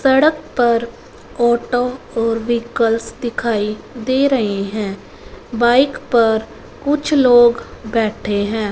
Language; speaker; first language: Hindi; non-native, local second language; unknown